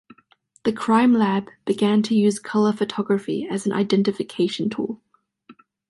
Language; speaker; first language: English; native; English